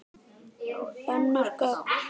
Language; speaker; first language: Icelandic; native; Icelandic